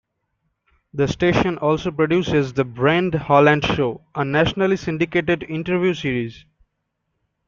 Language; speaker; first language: English; non-native, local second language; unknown